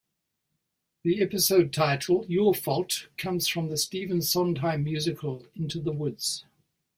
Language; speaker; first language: English; native; English